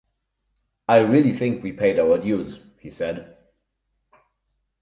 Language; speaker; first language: English; non-native, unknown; German